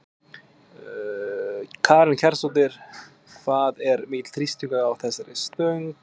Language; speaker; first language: Icelandic; native; Icelandic